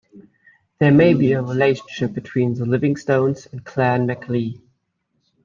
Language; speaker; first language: English; native; English